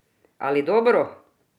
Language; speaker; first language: Slovenian; non-native, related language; Croatian